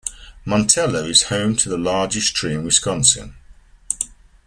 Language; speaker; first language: English; native; English